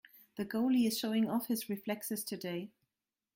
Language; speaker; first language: English; non-native, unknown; German